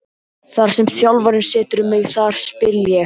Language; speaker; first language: Icelandic; native; Icelandic